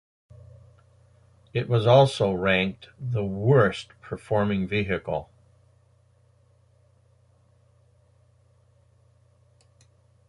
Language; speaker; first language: English; non-native, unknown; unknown